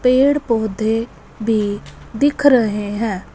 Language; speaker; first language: Hindi; non-native, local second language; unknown